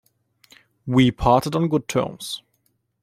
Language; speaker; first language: English; non-native, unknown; German